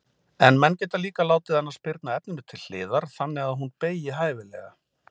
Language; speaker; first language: Icelandic; native; Icelandic